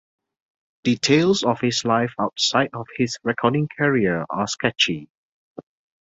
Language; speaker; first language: English; non-native, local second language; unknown